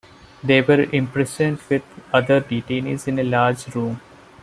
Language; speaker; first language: English; non-native, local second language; Malayalam